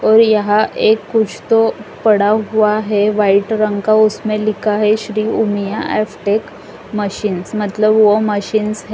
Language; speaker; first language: Hindi; native; Hindi